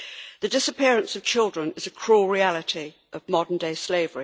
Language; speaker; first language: English; native; English